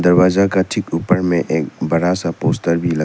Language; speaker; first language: Hindi; non-native, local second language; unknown